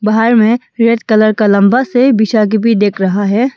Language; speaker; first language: Hindi; non-native, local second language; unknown